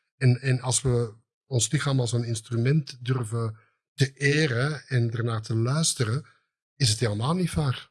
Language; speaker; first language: Dutch; native; Dutch